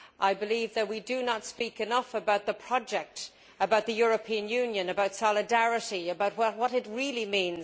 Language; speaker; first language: English; native; English